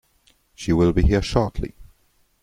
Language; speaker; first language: English; non-native, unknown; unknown